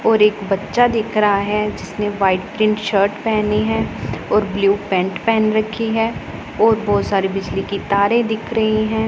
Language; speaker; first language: Hindi; non-native, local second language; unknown